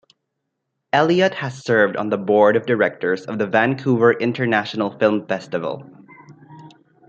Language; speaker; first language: English; non-native, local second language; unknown